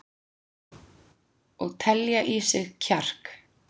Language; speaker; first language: Icelandic; native; Icelandic